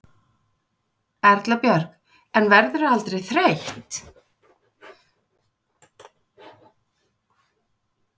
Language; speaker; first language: Icelandic; native; Icelandic